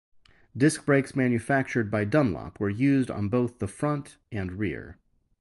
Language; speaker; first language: English; native; English